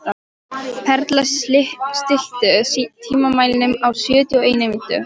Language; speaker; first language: Icelandic; non-native, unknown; Polish